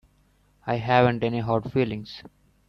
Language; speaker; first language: English; native; English